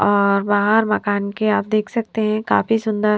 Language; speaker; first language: Hindi; non-native, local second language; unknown